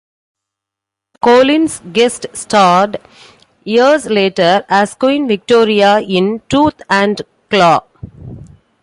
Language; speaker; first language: English; non-native, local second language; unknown